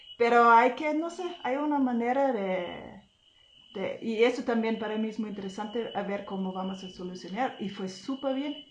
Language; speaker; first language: Spanish; non-native, fluent; German